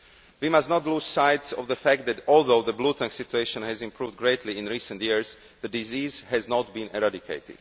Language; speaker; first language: English; non-native, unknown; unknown